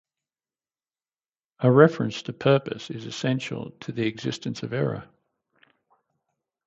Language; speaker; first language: English; native; English